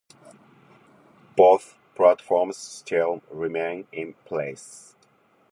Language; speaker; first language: English; non-native, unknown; Japanese